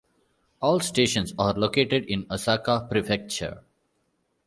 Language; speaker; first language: English; non-native, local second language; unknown